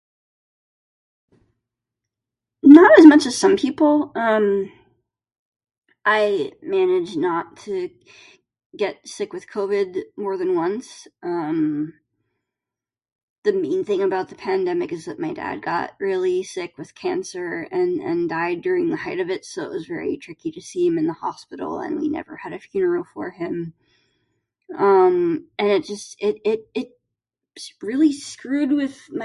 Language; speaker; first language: English; native; English